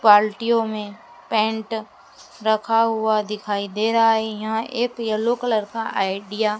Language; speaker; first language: Hindi; native; Hindi